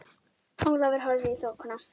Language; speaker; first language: Icelandic; native; Icelandic